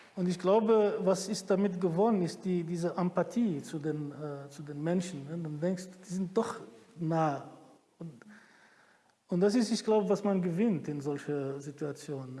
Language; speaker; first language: German; non-native, fluent; Arabic